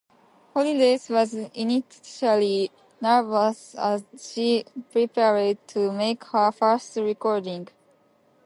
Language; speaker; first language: English; non-native, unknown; Japanese